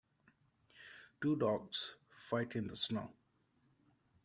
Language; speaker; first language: English; non-native, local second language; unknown